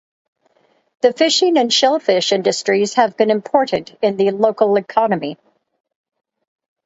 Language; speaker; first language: English; native; English